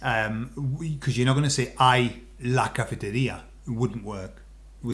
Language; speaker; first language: English; native; English